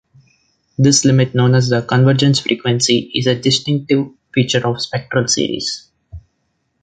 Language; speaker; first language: English; non-native, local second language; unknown